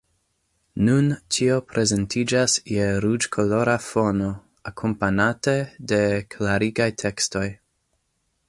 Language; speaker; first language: Esperanto; non-native, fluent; English